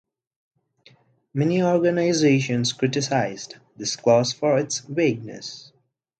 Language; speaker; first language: English; non-native, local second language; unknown